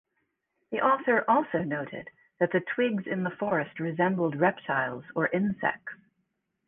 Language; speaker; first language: English; native; English